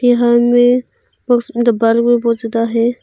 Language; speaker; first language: Hindi; non-native, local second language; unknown